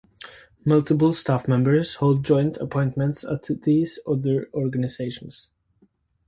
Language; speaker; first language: English; native; English